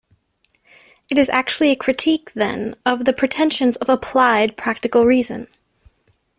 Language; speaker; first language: English; native; English